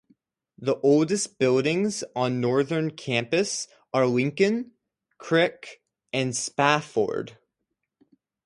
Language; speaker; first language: English; native; English